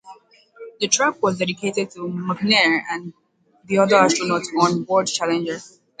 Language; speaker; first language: English; native; English